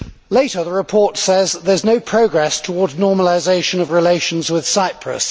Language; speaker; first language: English; native; English